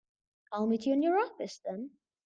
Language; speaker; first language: English; native; English